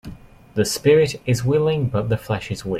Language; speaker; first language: English; native; English